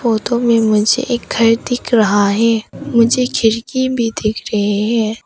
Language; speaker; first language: Hindi; non-native, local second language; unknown